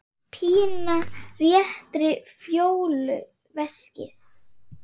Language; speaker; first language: Icelandic; non-native, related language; Swedish